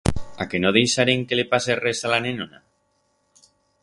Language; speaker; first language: Aragonese; non-native, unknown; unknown